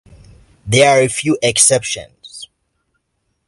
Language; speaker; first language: English; native; English